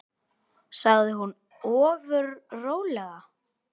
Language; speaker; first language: Icelandic; native; Icelandic